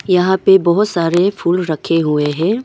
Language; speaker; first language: Hindi; non-native, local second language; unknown